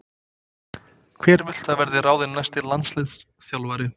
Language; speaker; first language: Icelandic; non-native, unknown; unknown